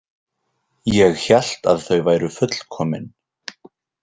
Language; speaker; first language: Icelandic; native; Icelandic